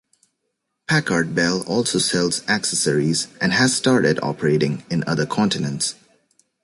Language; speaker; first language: English; native; English